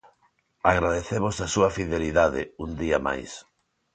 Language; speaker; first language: Galician; non-native, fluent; Spanish